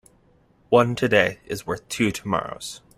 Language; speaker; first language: English; native; English